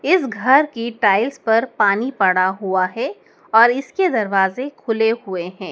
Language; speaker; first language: Hindi; native; Hindi